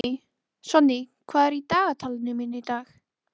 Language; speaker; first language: Icelandic; native; Icelandic